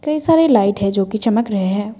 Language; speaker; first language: Hindi; non-native, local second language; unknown